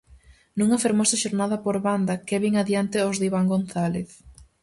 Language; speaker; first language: Galician; native; Galician